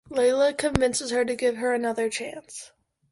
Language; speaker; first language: English; native; English